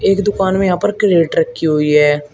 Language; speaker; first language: Hindi; native; Hindi